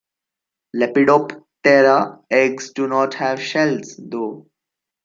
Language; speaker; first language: English; non-native, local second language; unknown